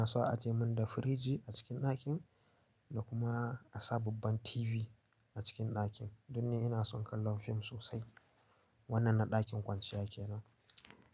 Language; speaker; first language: Hausa; native; Hausa